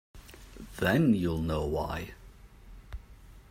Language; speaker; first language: English; native; English